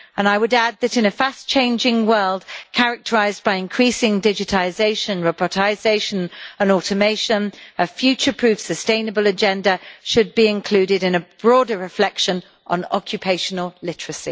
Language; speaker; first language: English; native; English